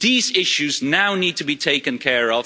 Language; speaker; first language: English; non-native, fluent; Dutch